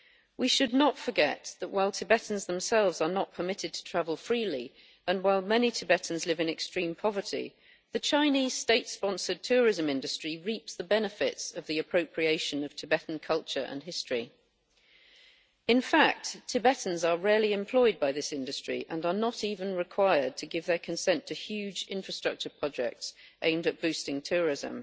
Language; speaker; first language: English; native; English